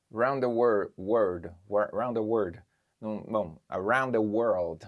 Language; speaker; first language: English; non-native, fluent; Portuguese